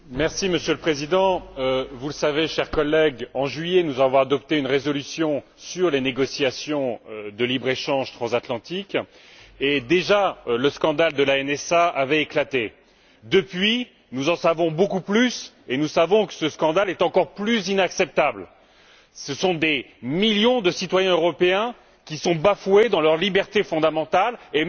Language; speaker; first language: French; native; French